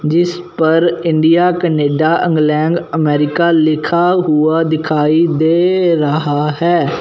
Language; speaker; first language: Hindi; non-native, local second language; Punjabi